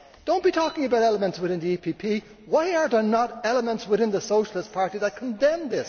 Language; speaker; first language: English; native; English